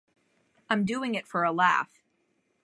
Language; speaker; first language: English; native; English